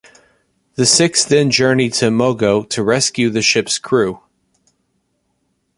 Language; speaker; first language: English; native; English